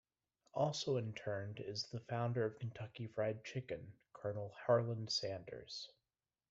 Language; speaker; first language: English; native; English